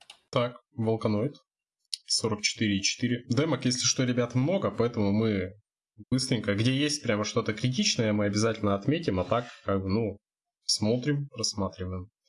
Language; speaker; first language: Russian; native; Russian